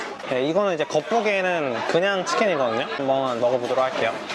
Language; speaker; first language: Korean; native; Korean